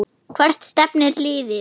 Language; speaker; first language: Icelandic; non-native, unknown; German